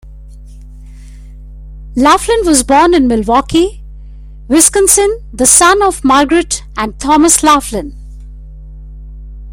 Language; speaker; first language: English; non-native, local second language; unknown